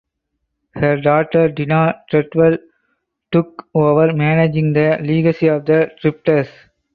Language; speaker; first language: English; non-native, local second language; Tamil